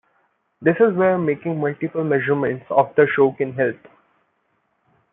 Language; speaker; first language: English; non-native, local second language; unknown